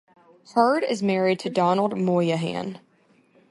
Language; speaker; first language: English; native; English